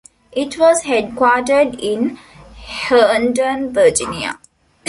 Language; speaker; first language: English; non-native, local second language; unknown